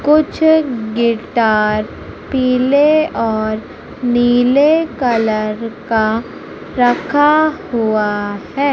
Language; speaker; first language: Hindi; native; Hindi